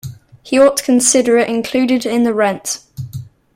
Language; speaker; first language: English; native; English